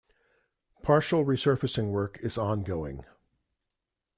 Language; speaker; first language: English; native; English